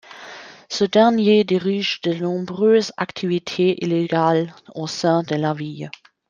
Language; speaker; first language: French; non-native, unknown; German